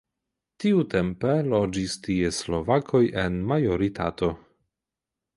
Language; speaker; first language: Esperanto; non-native, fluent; Polish